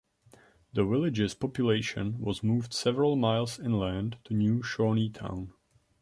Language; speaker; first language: English; non-native, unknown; Czech